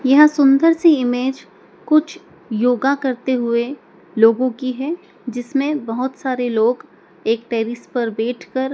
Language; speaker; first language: Hindi; native; Hindi